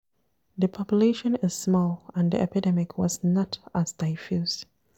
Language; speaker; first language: English; non-native, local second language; Hausa